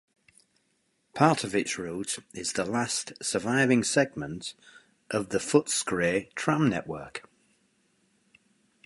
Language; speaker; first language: English; native; English